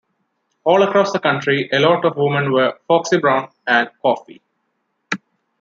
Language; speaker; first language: English; non-native, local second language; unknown